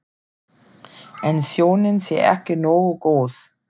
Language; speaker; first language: Icelandic; non-native, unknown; German